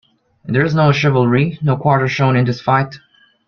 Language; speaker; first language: English; non-native, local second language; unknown